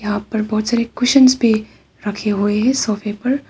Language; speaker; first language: Hindi; non-native, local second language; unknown